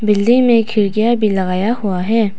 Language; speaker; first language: Hindi; non-native, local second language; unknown